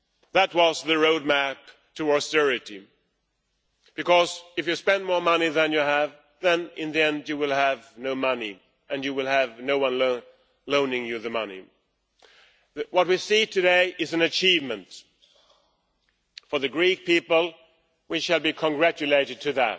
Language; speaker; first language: English; non-native, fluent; Swedish